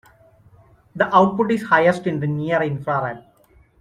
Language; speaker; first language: English; non-native, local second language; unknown